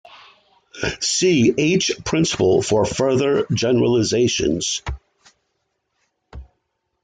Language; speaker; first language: English; native; English